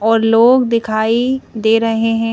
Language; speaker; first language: Hindi; native; Hindi